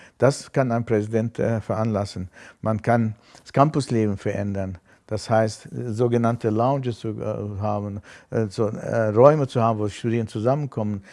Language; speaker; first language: German; non-native, fluent; Arabic